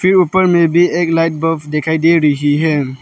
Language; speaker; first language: Hindi; non-native, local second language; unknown